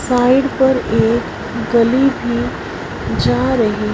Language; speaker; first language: Hindi; non-native, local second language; Punjabi